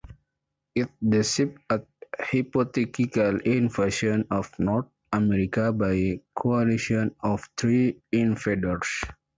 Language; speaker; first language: English; non-native, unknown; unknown